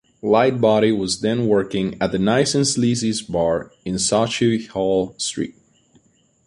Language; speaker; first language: English; native; English